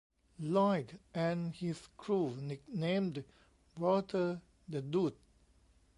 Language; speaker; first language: English; non-native, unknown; Thai